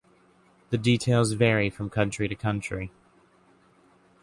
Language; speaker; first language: English; native; English